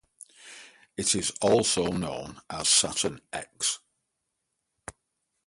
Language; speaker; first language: English; native; English